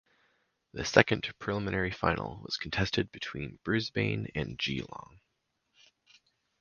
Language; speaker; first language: English; native; English